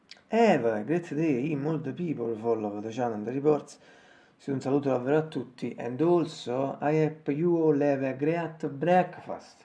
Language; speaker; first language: English; non-native, learner; Italian